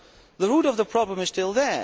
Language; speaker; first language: English; non-native, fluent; Dutch